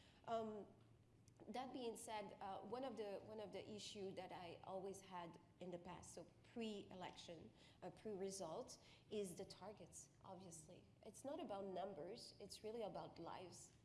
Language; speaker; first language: English; non-native, fluent; French